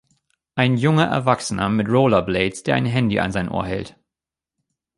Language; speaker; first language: German; native; German